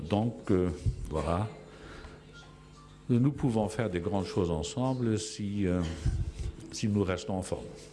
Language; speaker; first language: French; native; French